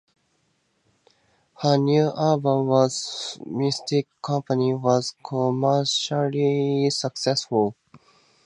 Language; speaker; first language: English; native; English